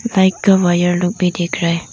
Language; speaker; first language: Hindi; non-native, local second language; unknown